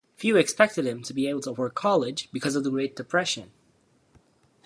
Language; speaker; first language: English; native; English